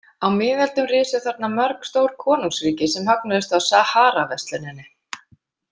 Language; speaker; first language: Icelandic; native; Icelandic